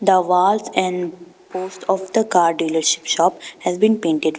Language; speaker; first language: English; non-native, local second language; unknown